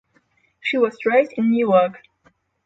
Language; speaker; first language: English; non-native, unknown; Polish